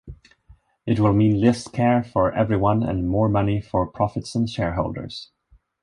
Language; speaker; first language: English; non-native, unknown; Swedish